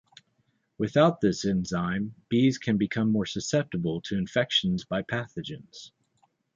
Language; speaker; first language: English; native; English